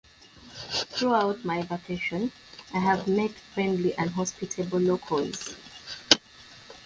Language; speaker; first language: English; native; English